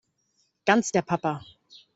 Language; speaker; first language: German; native; German